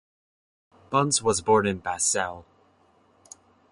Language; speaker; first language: English; native; English